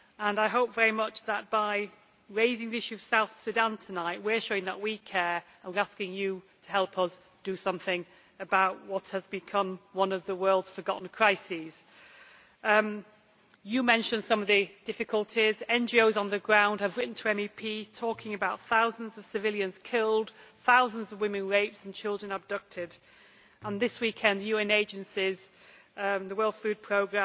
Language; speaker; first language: English; native; English